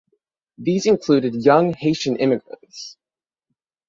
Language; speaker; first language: English; native; English